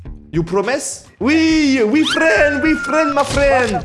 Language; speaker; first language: English; non-native, learner; French